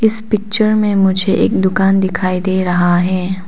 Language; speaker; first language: Hindi; non-native, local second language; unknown